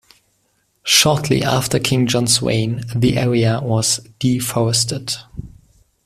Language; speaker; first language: English; non-native, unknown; German